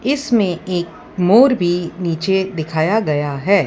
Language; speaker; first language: Hindi; non-native, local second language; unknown